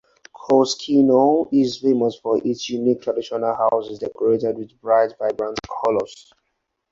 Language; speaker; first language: English; non-native, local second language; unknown